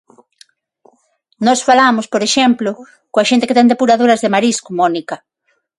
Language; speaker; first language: Galician; non-native, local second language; Spanish